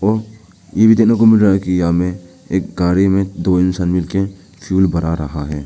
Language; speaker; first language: Hindi; non-native, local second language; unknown